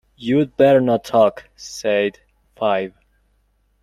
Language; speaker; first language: English; non-native, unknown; Mongolian